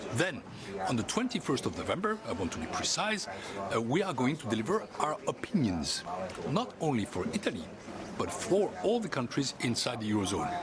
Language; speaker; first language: English; non-native, fluent; French